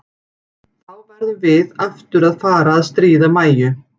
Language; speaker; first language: Icelandic; native; Icelandic